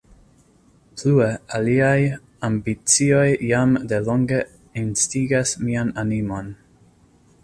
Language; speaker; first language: Esperanto; non-native, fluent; English